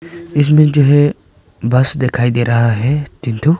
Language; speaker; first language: Hindi; non-native, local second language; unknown